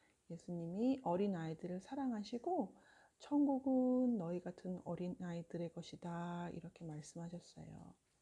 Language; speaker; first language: Korean; native; Korean